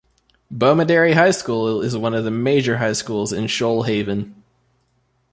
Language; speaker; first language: English; native; English